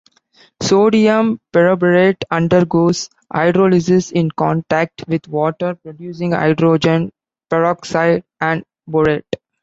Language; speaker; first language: English; non-native, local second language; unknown